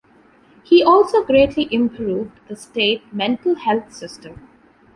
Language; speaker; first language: English; non-native, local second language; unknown